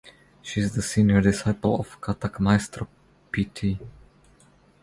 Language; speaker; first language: English; non-native, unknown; Croatian